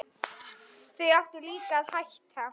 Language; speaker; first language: Icelandic; native; Icelandic